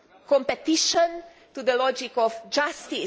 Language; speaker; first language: English; non-native, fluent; Hungarian